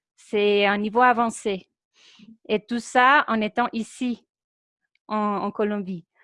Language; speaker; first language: French; non-native, fluent; Spanish